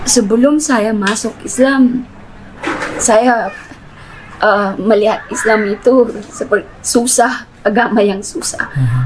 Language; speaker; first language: Indonesian; non-native, fluent; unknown